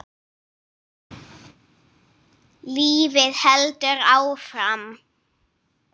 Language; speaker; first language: Icelandic; non-native, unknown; English